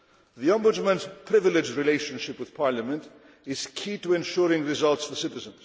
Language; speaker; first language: English; non-native, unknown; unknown